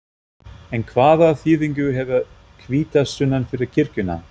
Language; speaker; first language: Icelandic; non-native, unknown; German